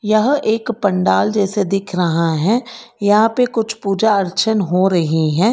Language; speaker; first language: Hindi; non-native, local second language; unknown